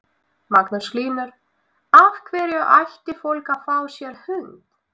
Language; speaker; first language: Icelandic; non-native, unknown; Russian